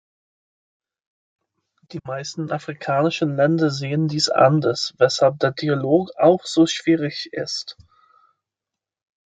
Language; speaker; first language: German; non-native, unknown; English